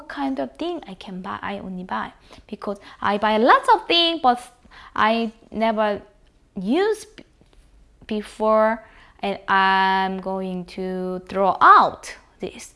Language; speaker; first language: English; non-native, fluent; Korean